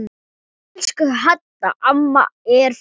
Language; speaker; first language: Icelandic; non-native, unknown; Thai